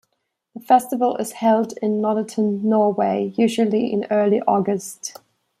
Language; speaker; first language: English; non-native, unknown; German